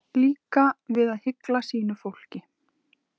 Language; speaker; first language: Icelandic; native; Icelandic